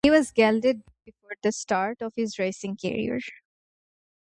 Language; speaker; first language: English; native; English